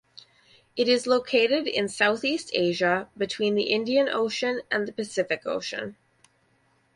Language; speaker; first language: English; native; English